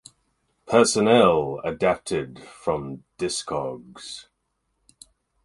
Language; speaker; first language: English; native; English